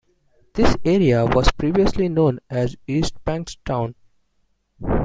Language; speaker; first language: English; non-native, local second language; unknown